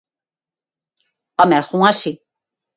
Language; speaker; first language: Galician; non-native, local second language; Spanish